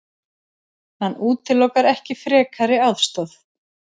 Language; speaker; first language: Icelandic; native; Icelandic